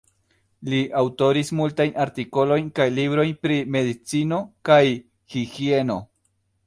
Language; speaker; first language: Esperanto; non-native, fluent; Spanish